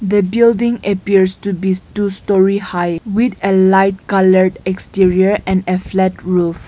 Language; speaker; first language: English; non-native, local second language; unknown